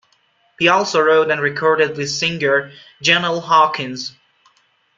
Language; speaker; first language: English; non-native, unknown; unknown